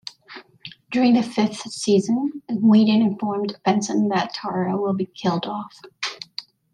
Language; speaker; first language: English; native; English